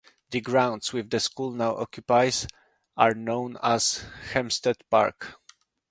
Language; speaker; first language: English; non-native, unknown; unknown